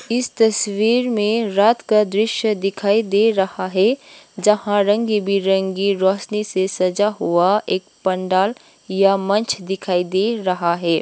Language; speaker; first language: Hindi; non-native, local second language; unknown